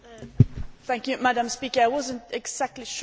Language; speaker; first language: English; non-native, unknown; Swedish